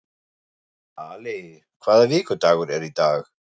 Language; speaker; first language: Icelandic; non-native, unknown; German